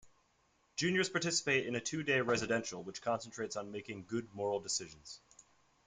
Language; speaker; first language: English; native; English